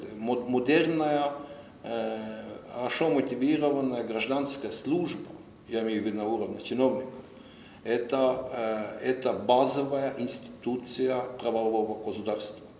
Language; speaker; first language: Russian; non-native, fluent; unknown